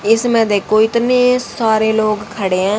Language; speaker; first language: Hindi; native; Hindi